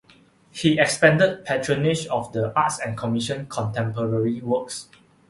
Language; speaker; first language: English; non-native, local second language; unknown